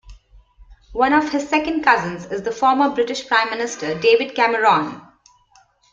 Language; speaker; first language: English; non-native, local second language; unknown